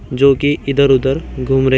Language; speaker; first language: Hindi; native; Hindi